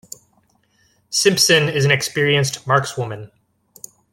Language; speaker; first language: English; native; English